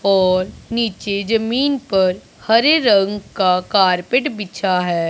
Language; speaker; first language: Hindi; non-native, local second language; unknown